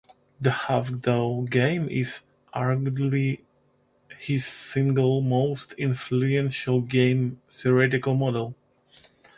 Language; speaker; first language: English; non-native, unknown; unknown